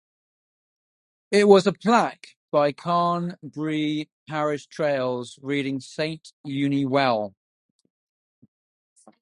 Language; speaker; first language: English; non-native, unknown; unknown